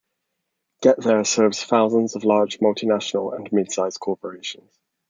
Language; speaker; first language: English; native; English